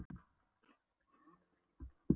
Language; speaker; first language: Icelandic; non-native, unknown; Polish